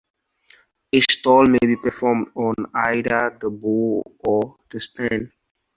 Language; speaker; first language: English; non-native, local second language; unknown